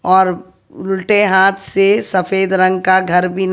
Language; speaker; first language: Hindi; native; Hindi